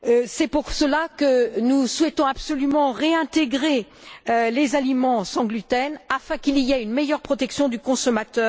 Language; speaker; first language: French; native; French